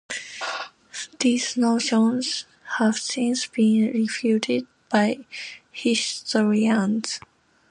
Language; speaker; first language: English; non-native, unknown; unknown